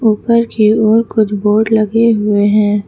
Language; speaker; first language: Hindi; native; Hindi